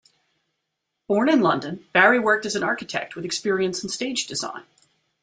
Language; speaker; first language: English; native; English